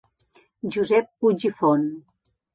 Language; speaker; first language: Catalan; native; Catalan